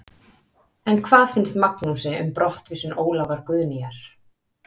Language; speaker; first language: Icelandic; native; Icelandic